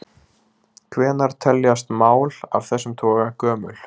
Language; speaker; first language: Icelandic; native; Icelandic